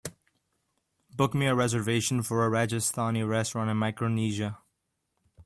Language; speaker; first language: English; native; English